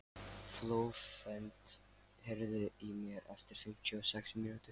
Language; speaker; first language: Icelandic; non-native, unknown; Lithuanian